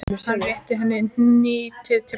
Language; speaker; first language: Icelandic; native; Icelandic